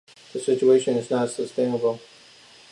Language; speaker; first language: English; non-native, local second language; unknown